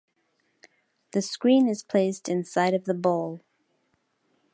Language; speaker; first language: English; native; English